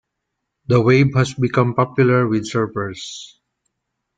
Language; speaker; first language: English; non-native, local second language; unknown